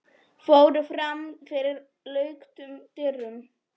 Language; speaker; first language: Icelandic; non-native, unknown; Polish